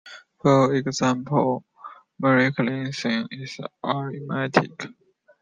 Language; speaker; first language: English; non-native, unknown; Chinese